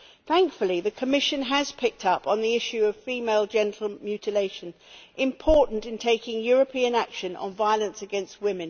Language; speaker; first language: English; native; English